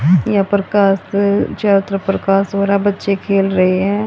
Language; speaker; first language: Hindi; native; Hindi